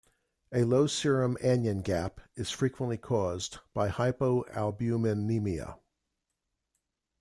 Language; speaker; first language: English; native; English